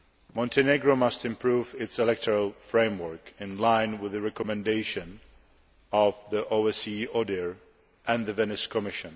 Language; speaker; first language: English; non-native, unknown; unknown